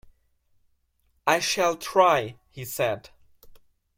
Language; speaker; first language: English; non-native, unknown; German